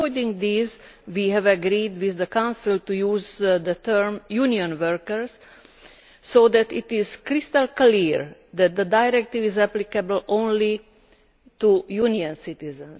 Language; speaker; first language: English; non-native, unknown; Hungarian